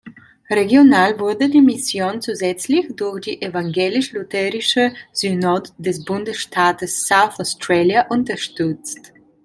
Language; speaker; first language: German; non-native, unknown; Italian